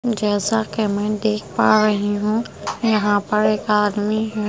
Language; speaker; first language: Hindi; non-native, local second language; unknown